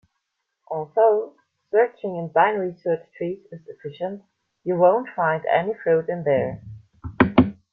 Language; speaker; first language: English; non-native, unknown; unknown